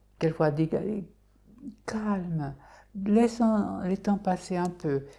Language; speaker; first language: French; non-native, fluent; Portuguese